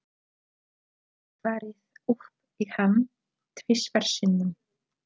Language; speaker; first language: Icelandic; non-native, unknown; Polish